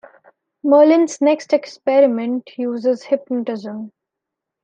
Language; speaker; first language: English; non-native, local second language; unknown